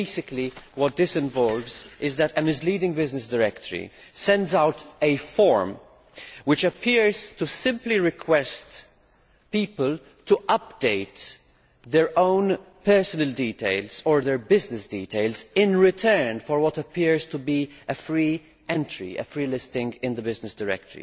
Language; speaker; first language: English; non-native, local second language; Maltese